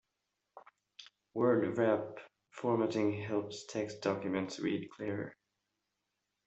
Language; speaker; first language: English; non-native, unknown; Swedish